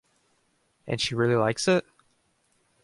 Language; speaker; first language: English; native; English